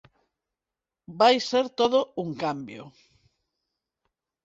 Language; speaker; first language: Galician; non-native, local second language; Spanish